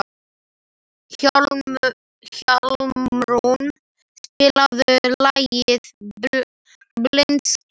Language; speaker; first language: Icelandic; non-native, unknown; Slovak